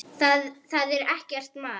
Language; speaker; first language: Icelandic; non-native, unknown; Arabic